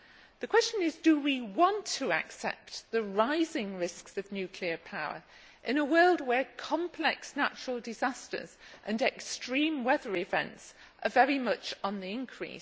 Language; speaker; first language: English; native; English